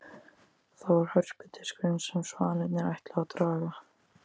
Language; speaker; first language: Icelandic; native; Icelandic